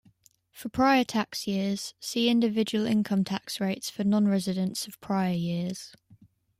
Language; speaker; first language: English; native; English